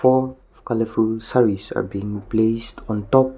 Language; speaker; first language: English; non-native, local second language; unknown